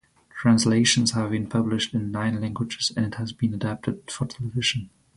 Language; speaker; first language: English; non-native, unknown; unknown